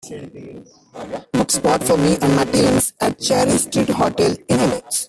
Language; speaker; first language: English; non-native, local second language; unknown